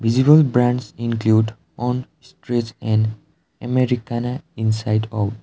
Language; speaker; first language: English; non-native, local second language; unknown